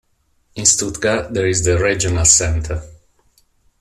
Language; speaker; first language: English; non-native, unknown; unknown